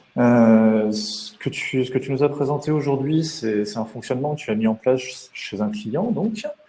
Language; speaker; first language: French; native; French